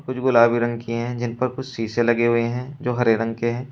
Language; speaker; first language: Hindi; native; Hindi